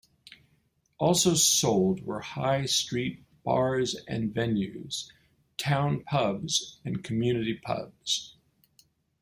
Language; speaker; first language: English; native; English